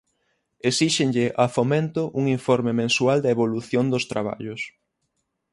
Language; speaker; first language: Galician; native; Galician